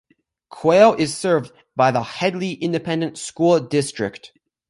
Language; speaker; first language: English; native; English